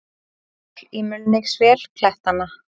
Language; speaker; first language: Icelandic; native; Icelandic